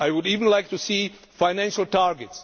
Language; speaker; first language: English; non-native, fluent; Czech